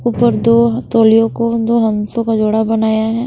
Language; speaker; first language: Hindi; non-native, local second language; Punjabi